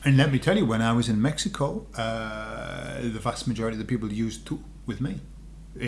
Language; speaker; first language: English; native; English